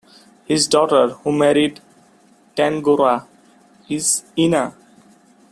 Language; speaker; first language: English; non-native, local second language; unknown